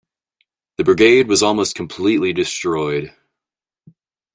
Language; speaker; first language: English; native; English